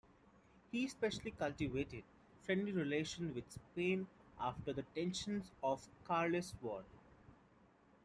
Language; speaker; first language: English; non-native, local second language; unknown